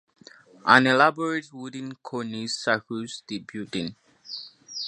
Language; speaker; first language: English; non-native, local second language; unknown